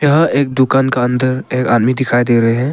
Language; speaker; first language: Hindi; early bilingual, other home language; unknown